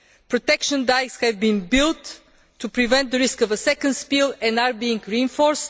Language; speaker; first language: English; non-native, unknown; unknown